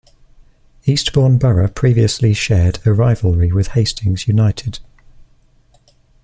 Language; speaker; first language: English; native; English